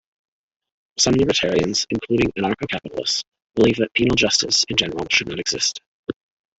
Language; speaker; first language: English; native; English